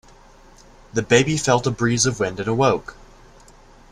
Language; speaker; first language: English; native; English